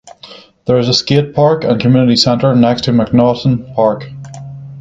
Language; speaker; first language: English; native; English